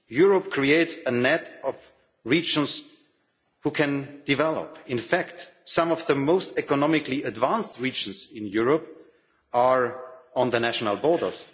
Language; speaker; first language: English; non-native, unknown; German